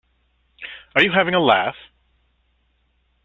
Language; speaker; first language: English; native; English